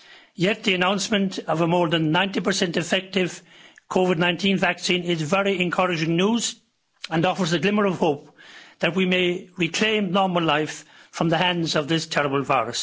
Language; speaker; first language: English; native; English